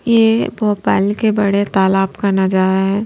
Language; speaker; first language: Hindi; native; Hindi